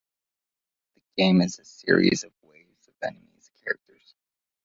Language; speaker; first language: English; native; English